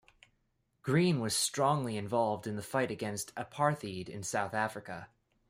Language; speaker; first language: English; native; English